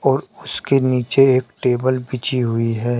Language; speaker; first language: Hindi; native; Hindi